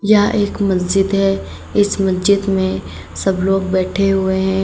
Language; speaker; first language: Hindi; native; Hindi